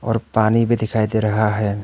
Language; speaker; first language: Hindi; non-native, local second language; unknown